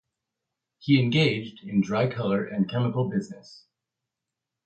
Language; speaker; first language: English; native; English